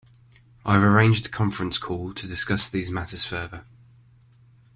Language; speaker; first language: English; native; English